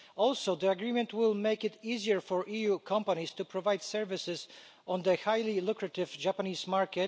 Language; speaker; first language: English; non-native, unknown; Polish